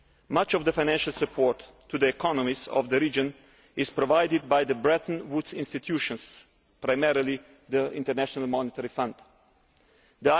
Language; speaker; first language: English; non-native, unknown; Slovenian